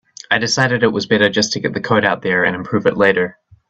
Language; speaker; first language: English; native; English